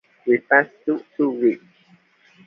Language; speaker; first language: English; non-native, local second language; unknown